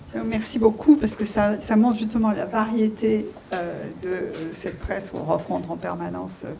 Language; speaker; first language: French; native; French